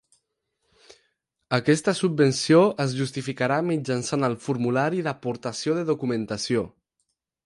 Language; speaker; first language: Catalan; non-native, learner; Spanish